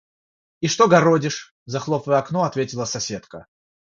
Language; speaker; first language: Russian; non-native, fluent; Georgian